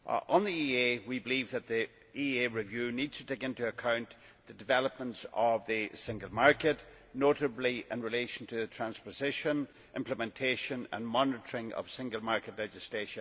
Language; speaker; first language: English; native; English